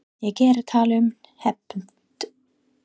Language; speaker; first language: Icelandic; non-native, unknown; English